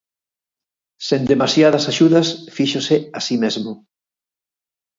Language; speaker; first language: Galician; native; Galician